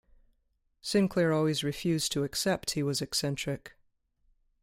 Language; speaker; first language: English; native; English